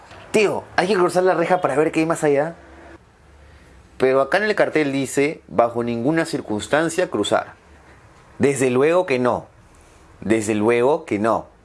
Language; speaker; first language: Spanish; native; Spanish